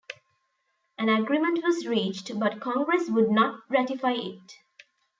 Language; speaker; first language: English; non-native, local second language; Tamil